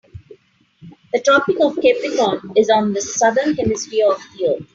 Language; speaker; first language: English; non-native, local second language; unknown